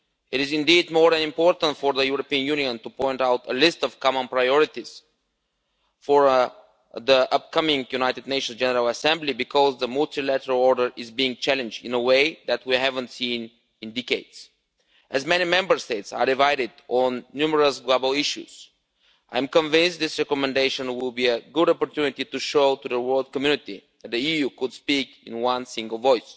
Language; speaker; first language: English; non-native, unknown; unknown